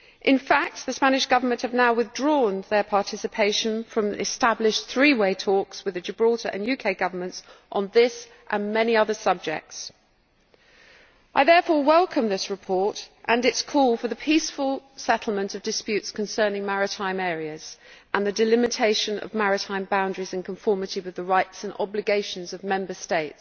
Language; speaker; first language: English; native; English